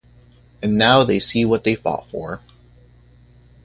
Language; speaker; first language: English; native; English